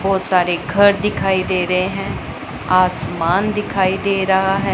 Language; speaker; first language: Hindi; non-native, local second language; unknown